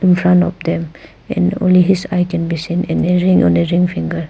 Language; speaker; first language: English; non-native, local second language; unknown